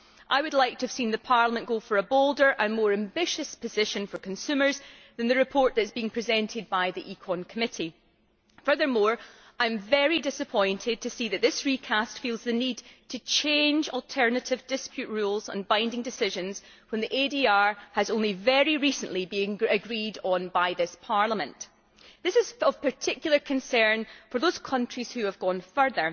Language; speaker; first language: English; native; English